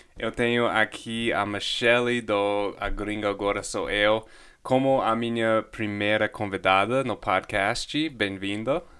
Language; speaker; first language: Portuguese; non-native, fluent; English